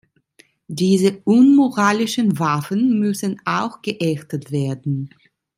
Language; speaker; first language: German; non-native, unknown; Italian